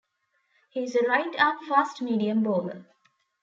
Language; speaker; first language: English; non-native, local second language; Tamil